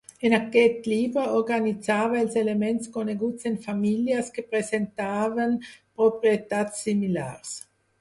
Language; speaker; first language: Catalan; non-native, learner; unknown